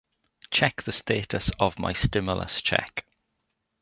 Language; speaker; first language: English; native; English